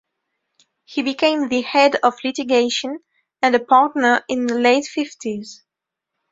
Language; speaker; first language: English; non-native, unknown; French